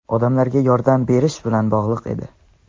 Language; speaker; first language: Uzbek; non-native, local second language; Tajik